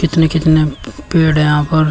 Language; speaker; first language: Hindi; native; Hindi